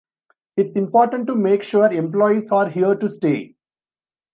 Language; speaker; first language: English; non-native, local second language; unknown